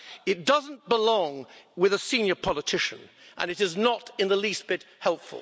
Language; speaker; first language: English; native; English